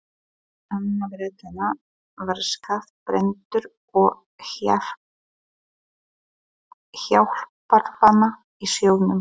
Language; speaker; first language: Icelandic; non-native, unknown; Polish